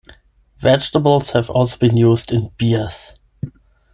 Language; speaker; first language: English; non-native, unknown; German